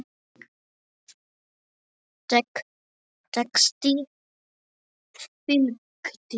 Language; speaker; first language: Icelandic; non-native, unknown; Polish